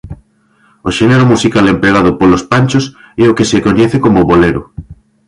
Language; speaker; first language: Galician; native; Galician